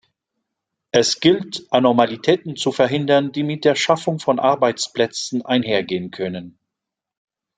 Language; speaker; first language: German; non-native, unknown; French